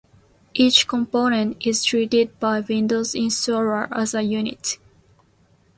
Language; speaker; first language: English; non-native, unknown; Japanese